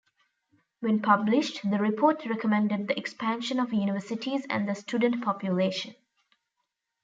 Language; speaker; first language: English; non-native, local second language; Tamil